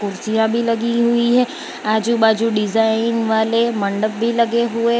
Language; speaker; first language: Hindi; non-native, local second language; Gujarati